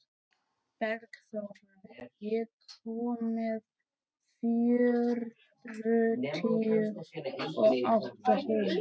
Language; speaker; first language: Icelandic; native; Icelandic